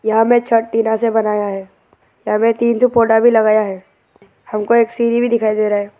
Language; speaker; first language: Hindi; non-native, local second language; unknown